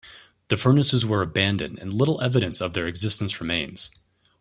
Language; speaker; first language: English; native; English